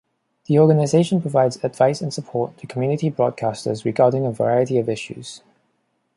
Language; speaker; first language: English; non-native, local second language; Cantonese